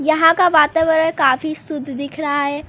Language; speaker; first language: Hindi; native; Hindi